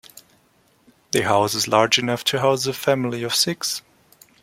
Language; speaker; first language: English; non-native, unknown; German